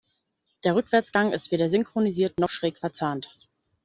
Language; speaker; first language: German; native; German